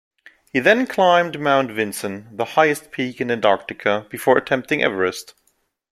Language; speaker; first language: English; non-native, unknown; German